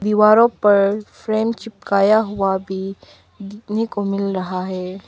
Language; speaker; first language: Hindi; non-native, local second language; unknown